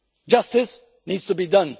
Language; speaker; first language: English; non-native, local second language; Maltese